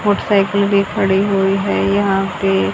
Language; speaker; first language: Hindi; native; Hindi